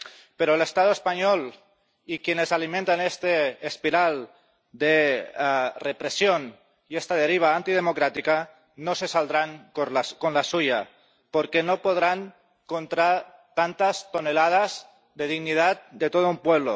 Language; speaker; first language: Spanish; non-native, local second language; Catalan